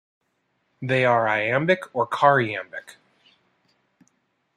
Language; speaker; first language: English; native; English